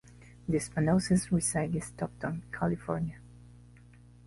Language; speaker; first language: English; non-native, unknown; Spanish